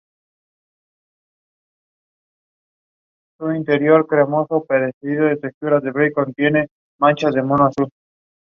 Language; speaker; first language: English; non-native, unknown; Spanish